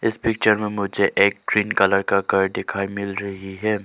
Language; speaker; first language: Hindi; non-native, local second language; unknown